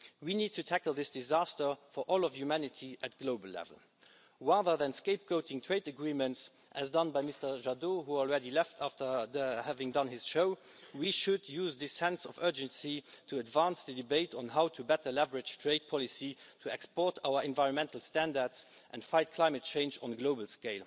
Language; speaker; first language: English; non-native, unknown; Luxembourgish